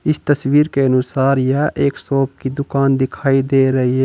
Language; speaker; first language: Hindi; native; Hindi